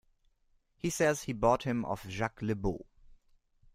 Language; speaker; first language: English; non-native, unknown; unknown